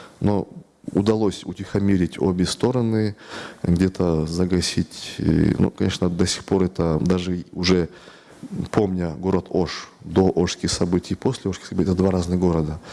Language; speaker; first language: Russian; non-native, local second language; Kyrgyz